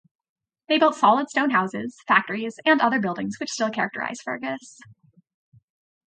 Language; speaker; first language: English; native; English